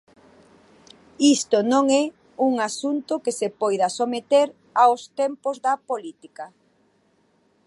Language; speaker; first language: Galician; native; Galician